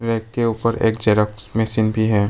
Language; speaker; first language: Hindi; non-native, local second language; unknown